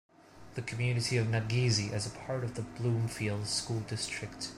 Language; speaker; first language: English; non-native, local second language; Cantonese